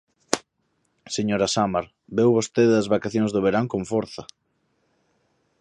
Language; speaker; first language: Galician; native; Galician